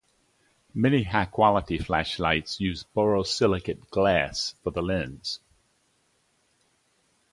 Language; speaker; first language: English; native; English